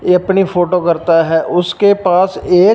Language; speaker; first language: Hindi; non-native, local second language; Punjabi